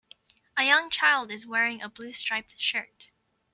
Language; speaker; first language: English; native; English